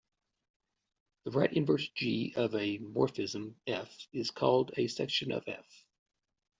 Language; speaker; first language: English; native; English